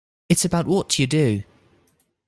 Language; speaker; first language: English; non-native, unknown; Dutch